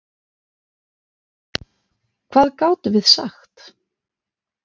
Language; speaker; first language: Icelandic; native; Icelandic